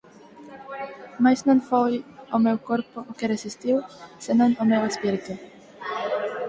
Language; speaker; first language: Galician; non-native, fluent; Spanish